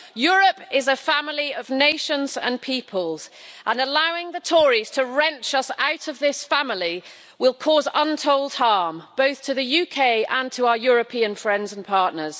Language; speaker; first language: English; native; English